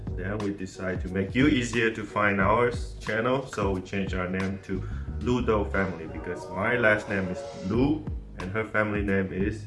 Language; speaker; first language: English; non-native, fluent; Chinese